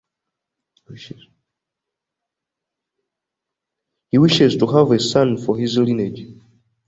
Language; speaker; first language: English; non-native, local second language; Ganda